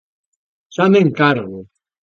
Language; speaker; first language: Galician; native; Galician